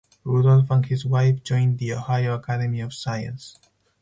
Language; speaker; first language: English; non-native, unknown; Spanish